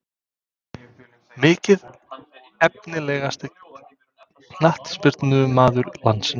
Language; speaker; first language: Icelandic; non-native, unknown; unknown